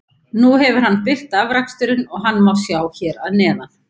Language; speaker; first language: Icelandic; native; Icelandic